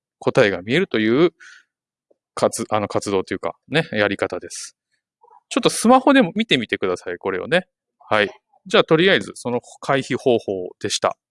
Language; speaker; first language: Japanese; native; Japanese